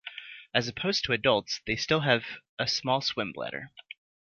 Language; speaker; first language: English; native; English